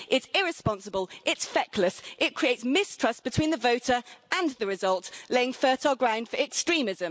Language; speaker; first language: English; native; English